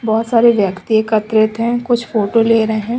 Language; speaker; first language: Hindi; non-native, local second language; Punjabi